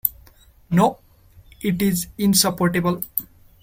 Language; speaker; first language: English; non-native, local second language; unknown